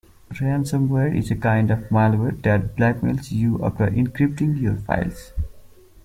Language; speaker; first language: English; native; English